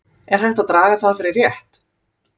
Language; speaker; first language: Icelandic; native; Icelandic